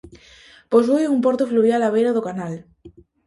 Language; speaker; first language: Galician; native; Galician